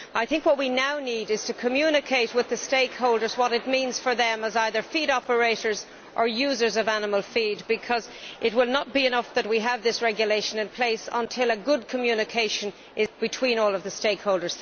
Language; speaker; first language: English; native; English